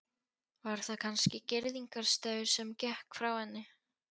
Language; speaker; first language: Icelandic; non-native, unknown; Polish